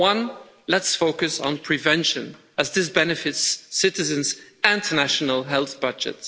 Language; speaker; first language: English; non-native, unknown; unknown